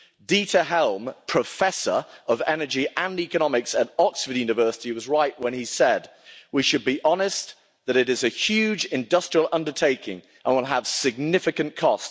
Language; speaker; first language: English; native; English